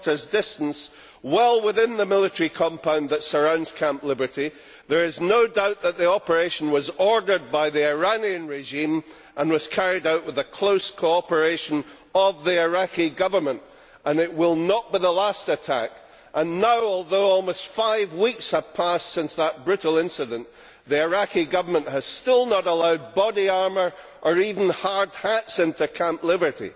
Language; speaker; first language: English; native; English